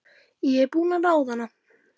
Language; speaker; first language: Icelandic; native; Icelandic